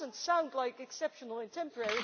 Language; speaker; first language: English; non-native, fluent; Dutch